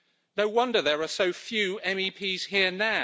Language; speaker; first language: English; native; English